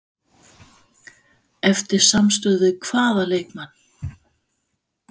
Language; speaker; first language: Icelandic; non-native, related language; Danish